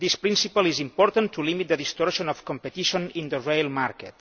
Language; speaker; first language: English; non-native, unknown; Catalan